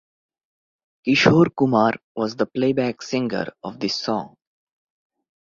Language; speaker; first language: English; non-native, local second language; Bangla